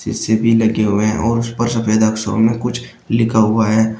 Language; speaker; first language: Hindi; native; Hindi